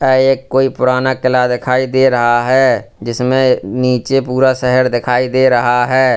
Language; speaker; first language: Hindi; native; Hindi